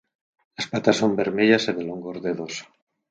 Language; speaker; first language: Galician; native; Galician